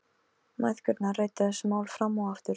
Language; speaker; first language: Icelandic; non-native, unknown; Polish